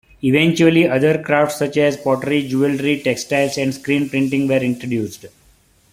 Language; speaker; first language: English; non-native, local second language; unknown